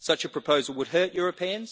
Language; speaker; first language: English; native; English